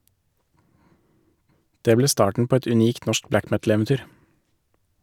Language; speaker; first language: Norwegian; native; Norwegian